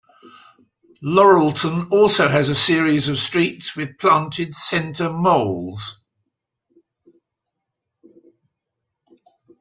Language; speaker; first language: English; native; English